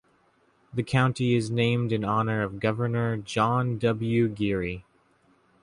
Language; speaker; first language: English; native; English